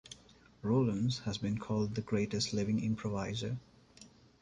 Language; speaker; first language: English; non-native, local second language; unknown